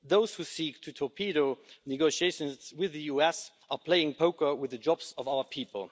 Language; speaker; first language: English; non-native, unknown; Luxembourgish